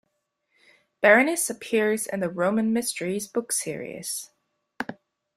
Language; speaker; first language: English; non-native, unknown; German